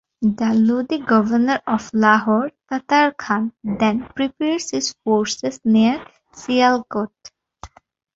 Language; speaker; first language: English; non-native, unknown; Bangla